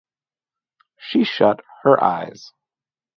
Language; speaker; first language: English; native; English